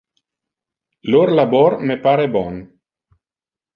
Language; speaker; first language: Interlingua; non-native, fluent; Italian